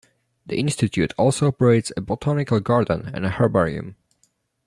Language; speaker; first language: English; non-native, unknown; Polish